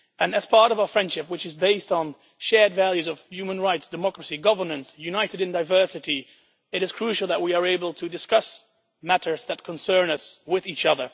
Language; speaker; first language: English; non-native, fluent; Dutch